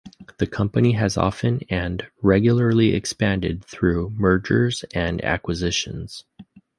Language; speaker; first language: English; native; English